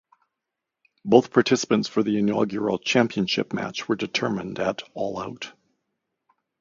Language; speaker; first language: English; native; English